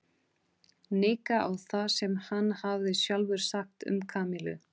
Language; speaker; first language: Icelandic; non-native, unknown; Portuguese